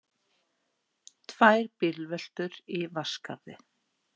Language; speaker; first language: Icelandic; native; Icelandic